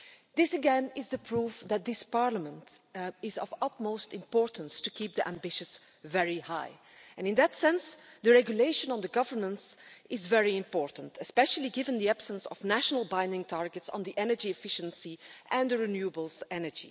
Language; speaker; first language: English; non-native, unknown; Dutch